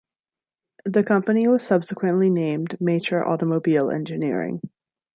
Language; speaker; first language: English; native; English